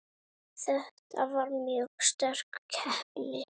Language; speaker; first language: Icelandic; native; Icelandic